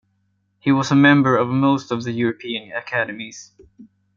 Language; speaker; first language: English; non-native, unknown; Swedish